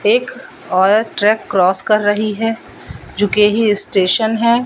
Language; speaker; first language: Hindi; native; Hindi